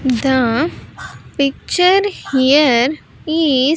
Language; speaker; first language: English; non-native, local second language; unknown